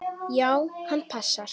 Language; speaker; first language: Icelandic; native; Icelandic